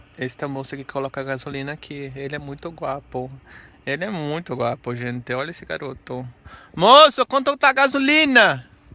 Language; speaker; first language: Portuguese; non-native, related language; Spanish